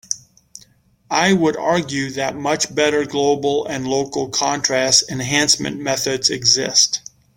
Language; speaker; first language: English; native; English